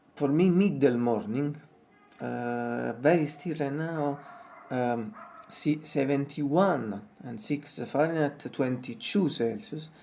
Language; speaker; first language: English; non-native, learner; Italian